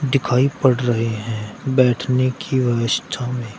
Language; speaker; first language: Hindi; native; Hindi